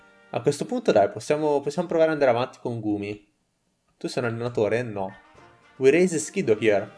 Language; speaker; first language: Italian; native; Italian